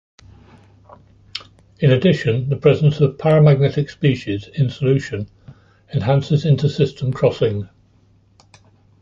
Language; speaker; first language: English; native; English